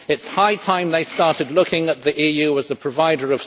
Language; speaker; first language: English; native; English